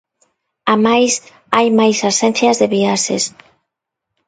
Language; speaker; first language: Galician; non-native, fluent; Spanish